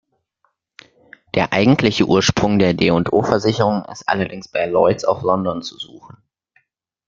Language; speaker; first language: German; native; German